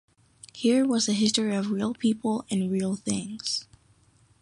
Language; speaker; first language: English; native; English